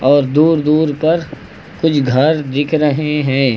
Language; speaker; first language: Hindi; native; Hindi